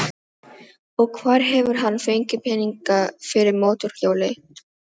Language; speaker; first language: Icelandic; non-native, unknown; Filipino